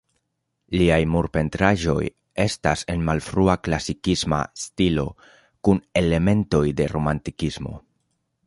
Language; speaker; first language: Esperanto; non-native, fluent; Spanish